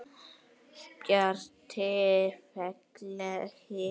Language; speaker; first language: Icelandic; native; Icelandic